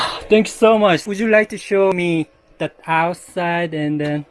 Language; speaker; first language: English; non-native, learner; Korean